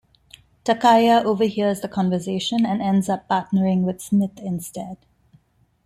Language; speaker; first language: English; non-native, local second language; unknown